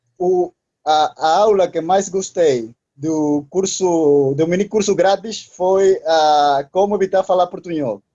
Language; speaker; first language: Portuguese; non-native, fluent; Spanish